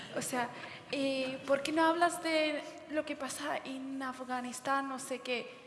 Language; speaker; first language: Spanish; early bilingual, other home language; Berber languages